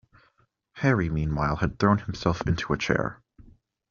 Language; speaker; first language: English; native; English